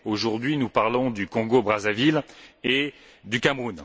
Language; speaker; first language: French; native; French